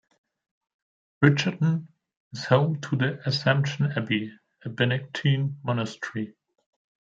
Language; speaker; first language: English; non-native, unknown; German